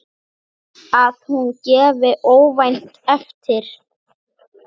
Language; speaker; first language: Icelandic; native; Icelandic